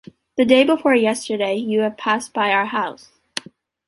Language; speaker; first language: English; native; English